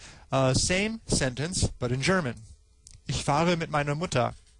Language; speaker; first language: German; non-native, fluent; English